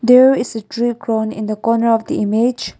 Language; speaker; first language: English; non-native, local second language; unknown